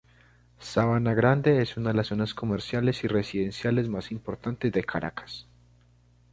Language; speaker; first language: Spanish; native; Spanish